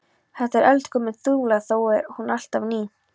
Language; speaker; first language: Icelandic; non-native, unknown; Polish